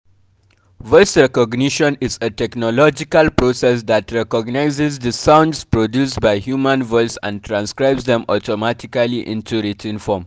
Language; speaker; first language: English; non-native, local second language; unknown